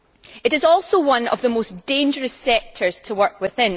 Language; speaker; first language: English; native; English